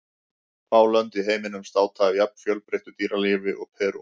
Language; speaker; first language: Icelandic; native; Icelandic